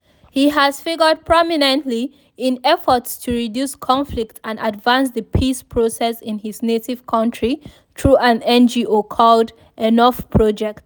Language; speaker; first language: English; non-native, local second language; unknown